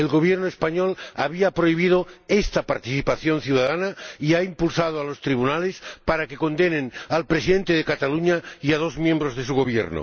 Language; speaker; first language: Spanish; non-native, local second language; Catalan